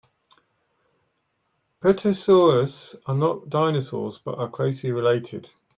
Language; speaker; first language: English; native; English